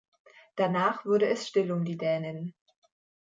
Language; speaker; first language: German; native; German